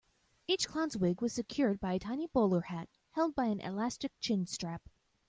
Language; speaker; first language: English; native; English